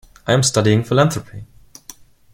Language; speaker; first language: English; non-native, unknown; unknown